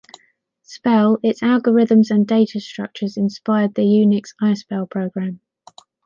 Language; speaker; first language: English; native; English